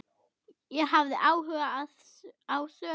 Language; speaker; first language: Icelandic; non-native, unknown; German